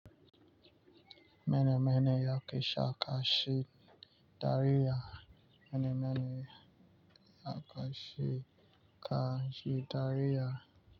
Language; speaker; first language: Hausa; non-native, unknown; Yoruba